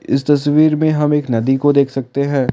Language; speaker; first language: Hindi; non-native, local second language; Assamese